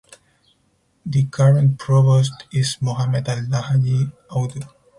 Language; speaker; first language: English; non-native, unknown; Spanish